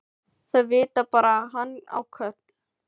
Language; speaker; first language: Icelandic; non-native, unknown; Filipino